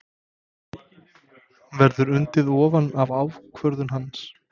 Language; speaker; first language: Icelandic; non-native, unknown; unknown